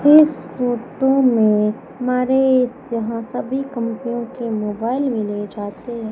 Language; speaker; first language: Hindi; native; Hindi